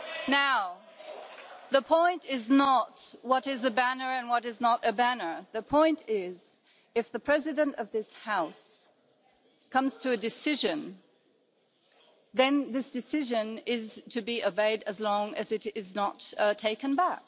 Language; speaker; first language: English; early bilingual, heritage; German